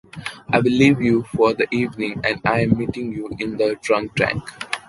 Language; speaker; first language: English; non-native, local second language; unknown